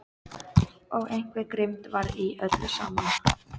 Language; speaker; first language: Icelandic; native; Icelandic